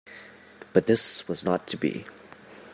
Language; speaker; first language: English; native; English